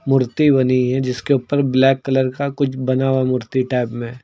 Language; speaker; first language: Hindi; native; Hindi